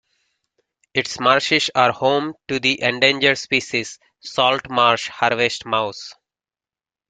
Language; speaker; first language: English; native; English